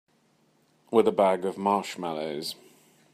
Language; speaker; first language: English; native; English